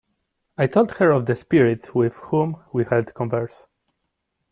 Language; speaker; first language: English; non-native, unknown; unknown